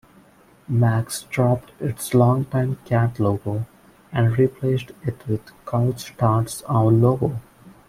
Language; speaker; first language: English; non-native, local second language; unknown